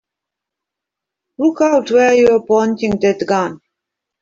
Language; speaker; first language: English; native; English